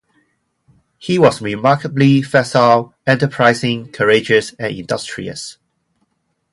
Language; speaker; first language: English; non-native, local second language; Cantonese